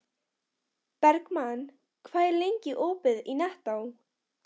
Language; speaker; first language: Icelandic; non-native, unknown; Polish